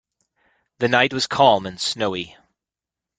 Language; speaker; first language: English; native; English